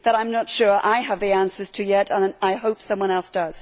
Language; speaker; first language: English; native; English